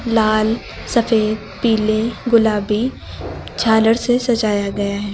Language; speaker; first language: Hindi; native; Hindi